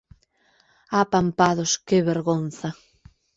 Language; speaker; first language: Galician; native; Galician